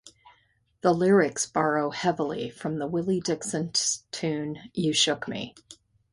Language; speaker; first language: English; native; English